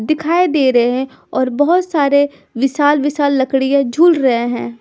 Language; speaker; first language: Hindi; non-native, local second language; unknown